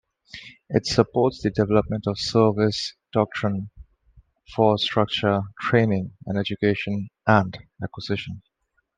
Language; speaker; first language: English; non-native, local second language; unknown